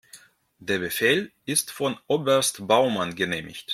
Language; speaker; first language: German; non-native, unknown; Russian